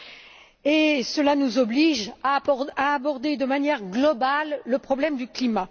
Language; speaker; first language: French; native; French